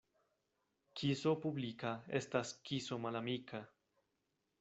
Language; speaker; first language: Esperanto; non-native, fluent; Spanish